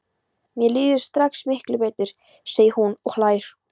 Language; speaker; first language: Icelandic; non-native, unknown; Polish